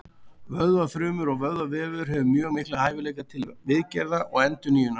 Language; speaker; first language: Icelandic; native; Icelandic